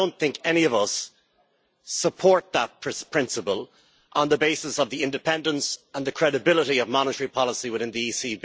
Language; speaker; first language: English; native; English